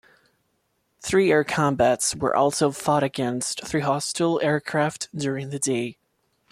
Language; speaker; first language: English; non-native, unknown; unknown